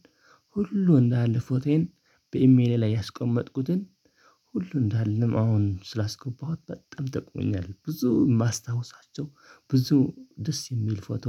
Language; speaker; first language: Amharic; non-native, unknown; Tigrinya